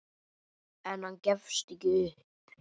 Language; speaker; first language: Icelandic; native; Icelandic